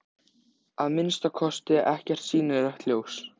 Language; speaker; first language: Icelandic; native; Icelandic